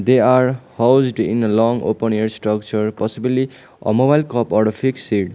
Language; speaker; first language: English; non-native, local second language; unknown